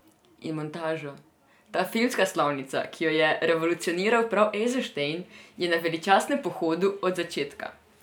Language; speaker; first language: Slovenian; non-native, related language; Serbian